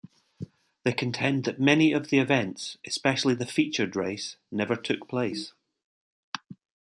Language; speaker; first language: English; native; English